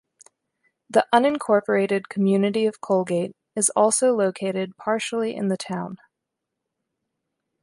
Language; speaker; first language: English; native; English